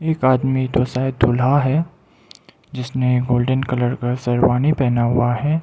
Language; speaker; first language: Hindi; non-native, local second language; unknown